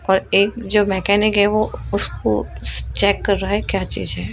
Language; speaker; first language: Hindi; native; Hindi